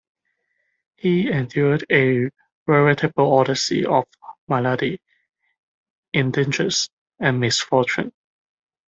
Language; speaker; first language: English; non-native, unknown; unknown